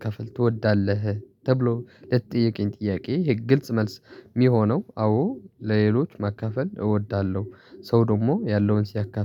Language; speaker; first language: Amharic; non-native, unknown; Tigrinya